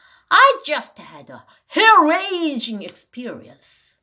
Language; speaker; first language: English; non-native, learner; Korean